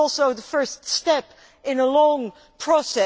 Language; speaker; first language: English; non-native, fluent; Dutch